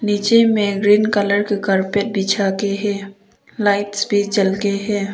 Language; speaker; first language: Hindi; non-native, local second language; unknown